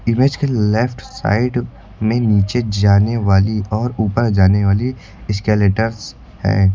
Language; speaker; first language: Hindi; native; Hindi